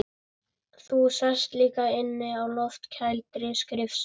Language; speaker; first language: Icelandic; native; Icelandic